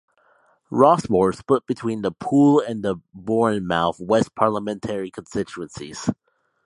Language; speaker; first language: English; native; English